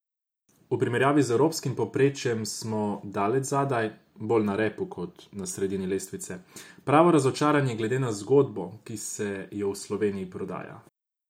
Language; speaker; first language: Slovenian; non-native, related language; Croatian